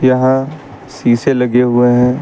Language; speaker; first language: Hindi; native; Hindi